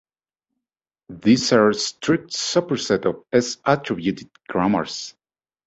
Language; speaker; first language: English; native; English